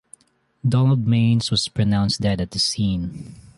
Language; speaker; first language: English; non-native, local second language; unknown